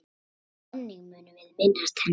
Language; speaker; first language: Icelandic; native; Icelandic